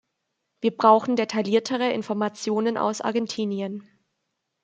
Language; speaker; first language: German; native; German